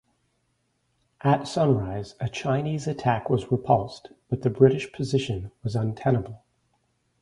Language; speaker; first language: English; native; English